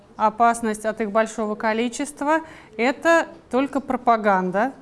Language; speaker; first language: Russian; native; Russian